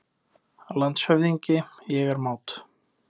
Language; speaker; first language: Icelandic; native; Icelandic